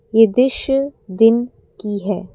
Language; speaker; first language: Hindi; non-native, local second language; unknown